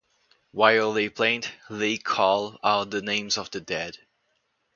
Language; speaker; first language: English; non-native, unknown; Portuguese